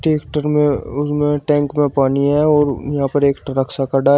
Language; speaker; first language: Hindi; native; Hindi